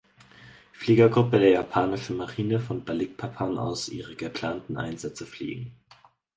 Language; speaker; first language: German; native; German